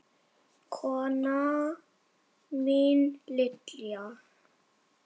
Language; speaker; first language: Icelandic; non-native, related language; Danish